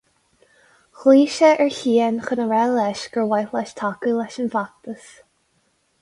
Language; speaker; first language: Irish; non-native, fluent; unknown